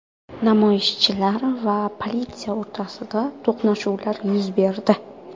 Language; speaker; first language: Uzbek; non-native, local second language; Kara-Kalpak